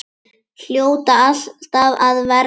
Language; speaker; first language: Icelandic; native; Icelandic